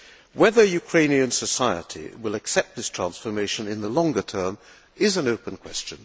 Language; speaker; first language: English; non-native, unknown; Hungarian